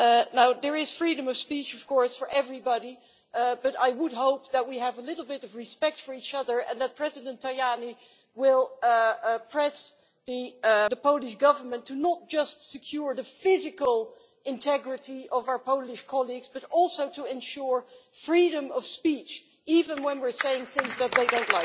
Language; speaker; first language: English; non-native, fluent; Dutch